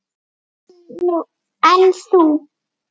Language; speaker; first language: Icelandic; native; Icelandic